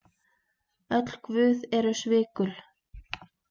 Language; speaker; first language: Icelandic; native; Icelandic